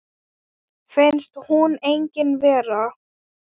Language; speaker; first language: Icelandic; non-native, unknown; Thai